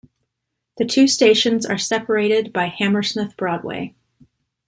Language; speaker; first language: English; native; English